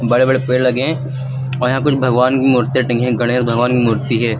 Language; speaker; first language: Hindi; native; Hindi